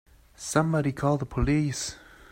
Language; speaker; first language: English; non-native, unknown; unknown